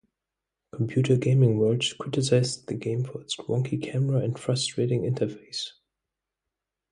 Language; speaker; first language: English; non-native, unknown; German